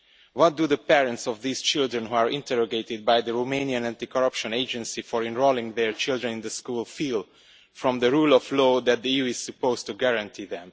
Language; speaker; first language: English; non-native, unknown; Romanian